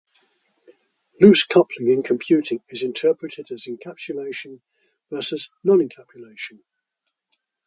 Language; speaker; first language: English; native; English